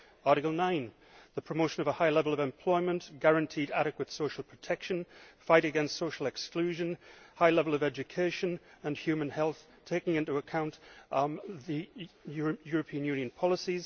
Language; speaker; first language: English; native; English